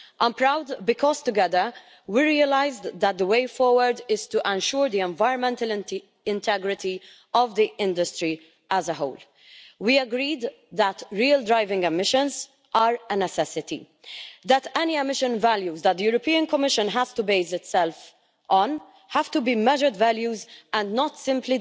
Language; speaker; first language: English; non-native, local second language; Maltese